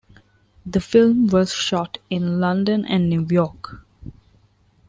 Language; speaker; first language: English; non-native, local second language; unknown